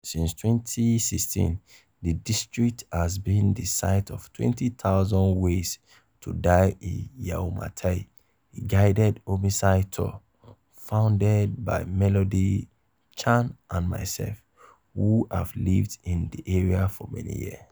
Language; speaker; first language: English; non-native, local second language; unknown